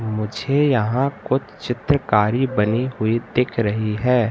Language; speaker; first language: Hindi; native; Hindi